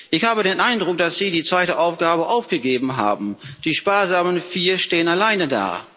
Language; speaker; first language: German; non-native, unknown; Dutch